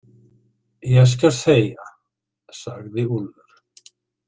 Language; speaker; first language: Icelandic; native; Icelandic